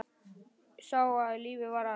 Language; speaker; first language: Icelandic; native; Icelandic